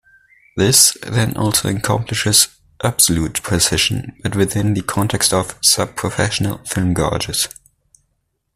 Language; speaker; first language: English; non-native, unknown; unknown